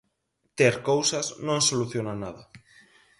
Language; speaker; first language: Galician; native; Galician